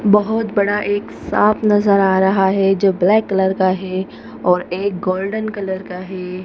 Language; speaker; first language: Hindi; native; Hindi